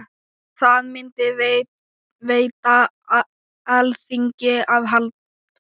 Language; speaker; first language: Icelandic; non-native, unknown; Thai